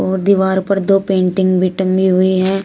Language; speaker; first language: Hindi; native; Hindi